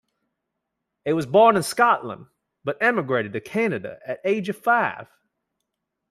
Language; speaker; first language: English; native; English